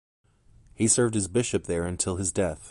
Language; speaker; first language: English; native; English